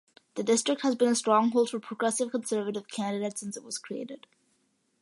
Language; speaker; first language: English; early bilingual, other home language; Malayalam